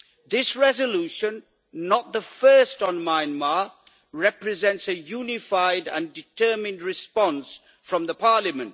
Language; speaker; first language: English; native; English